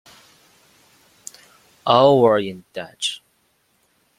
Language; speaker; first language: English; non-native, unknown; Chinese